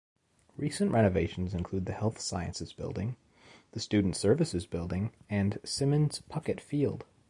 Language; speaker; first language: English; native; English